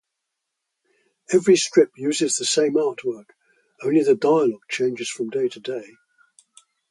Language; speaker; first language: English; native; English